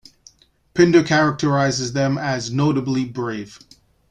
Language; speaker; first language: English; native; English